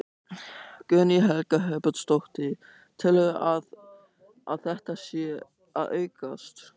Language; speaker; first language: Icelandic; non-native, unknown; German